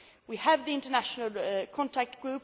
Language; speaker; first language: English; non-native, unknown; Swedish